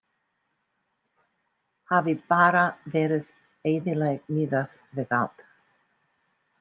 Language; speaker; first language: Icelandic; non-native, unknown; English